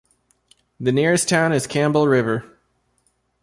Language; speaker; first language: English; native; English